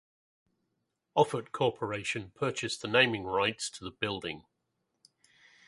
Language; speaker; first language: English; native; English